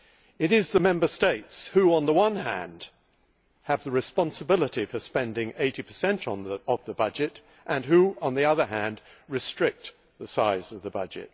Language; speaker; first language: English; native; English